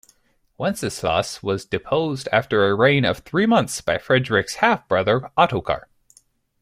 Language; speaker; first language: English; native; English